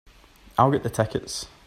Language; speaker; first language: English; native; English